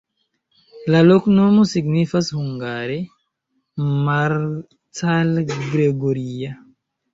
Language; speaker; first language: Esperanto; non-native, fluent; Chinese